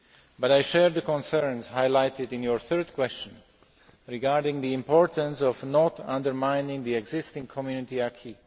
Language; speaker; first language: English; non-native, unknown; Slovak